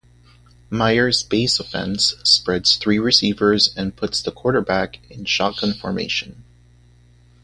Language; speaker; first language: English; native; English